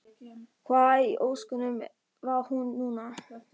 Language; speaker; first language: Icelandic; non-native, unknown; German